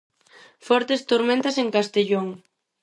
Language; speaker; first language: Galician; non-native, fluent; Spanish